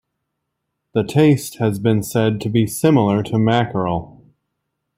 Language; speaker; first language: English; native; English